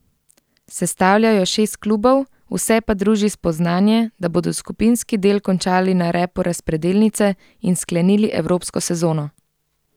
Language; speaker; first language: Slovenian; native; Slovenian